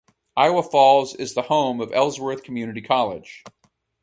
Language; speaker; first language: English; native; English